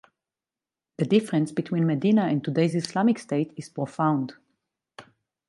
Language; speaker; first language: English; non-native, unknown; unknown